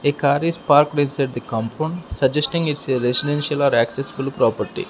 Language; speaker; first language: English; non-native, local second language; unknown